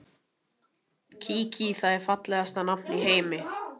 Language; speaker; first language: Icelandic; non-native, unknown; Romanian